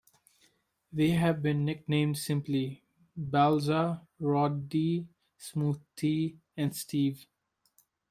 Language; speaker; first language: English; non-native, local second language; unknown